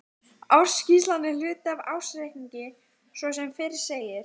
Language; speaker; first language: Icelandic; native; Icelandic